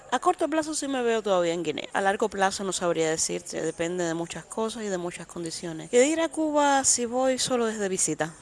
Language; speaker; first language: Spanish; native; Spanish